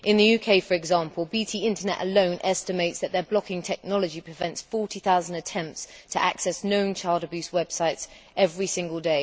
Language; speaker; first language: English; native; English